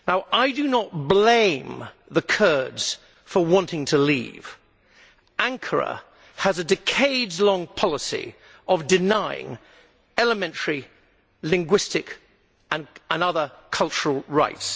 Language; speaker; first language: English; native; English